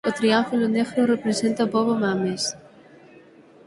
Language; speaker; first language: Galician; native; Galician